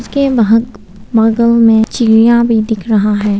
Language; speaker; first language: Hindi; non-native, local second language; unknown